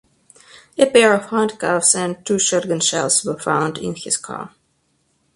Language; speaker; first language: English; non-native, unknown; Russian